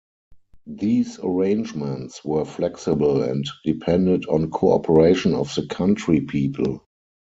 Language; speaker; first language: English; non-native, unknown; German